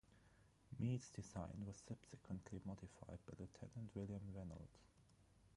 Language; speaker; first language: English; non-native, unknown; German